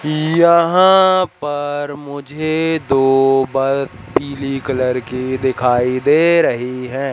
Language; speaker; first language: Hindi; native; Hindi